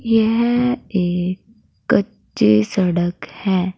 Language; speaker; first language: Hindi; native; Hindi